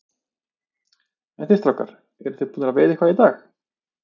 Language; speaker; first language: Icelandic; native; Icelandic